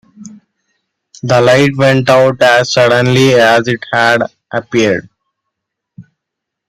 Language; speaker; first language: English; non-native, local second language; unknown